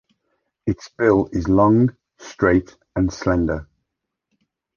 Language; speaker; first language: English; native; English